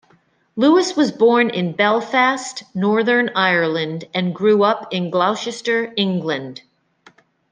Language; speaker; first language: English; native; English